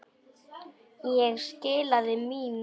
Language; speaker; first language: Icelandic; non-native, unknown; Polish